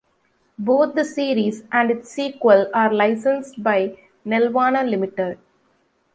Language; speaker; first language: English; non-native, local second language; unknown